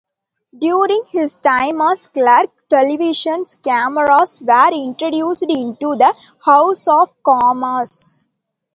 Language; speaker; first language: English; non-native, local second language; Tamil